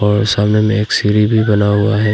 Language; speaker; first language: Hindi; early bilingual, other home language; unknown